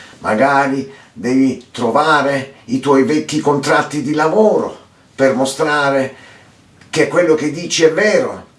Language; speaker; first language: Italian; early bilingual, heritage; Italian